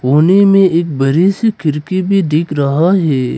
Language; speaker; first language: Hindi; non-native, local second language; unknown